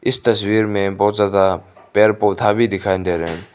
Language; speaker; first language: Hindi; non-native, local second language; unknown